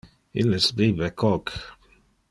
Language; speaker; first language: Interlingua; non-native, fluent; Dutch